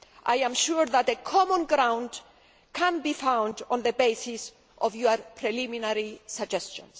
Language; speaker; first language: English; non-native, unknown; Greek